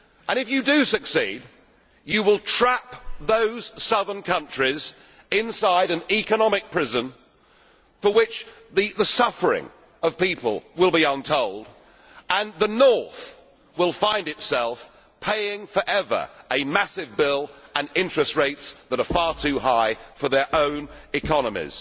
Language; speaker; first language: English; native; English